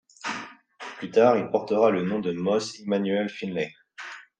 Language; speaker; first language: French; native; French